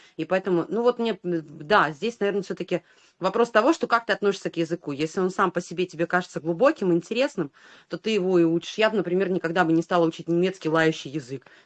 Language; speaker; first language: Russian; native; Russian